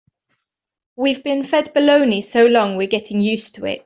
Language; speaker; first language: English; native; English